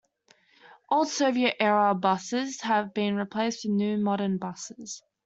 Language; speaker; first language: English; native; English